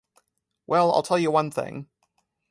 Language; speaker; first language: English; native; English